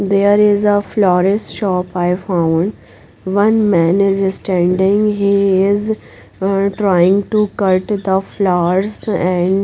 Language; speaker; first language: English; non-native, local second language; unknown